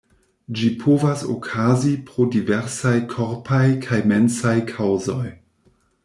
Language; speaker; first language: Esperanto; non-native, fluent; German